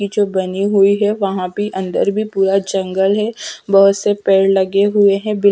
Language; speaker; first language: Hindi; non-native, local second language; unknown